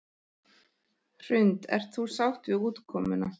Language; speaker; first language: Icelandic; native; Icelandic